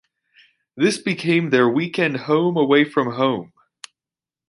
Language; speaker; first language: English; native; English